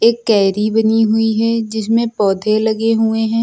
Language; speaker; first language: Hindi; native; Hindi